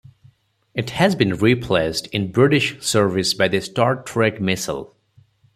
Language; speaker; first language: English; non-native, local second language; Odia